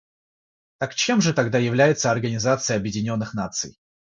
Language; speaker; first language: Russian; non-native, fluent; Georgian